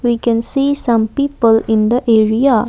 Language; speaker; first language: English; non-native, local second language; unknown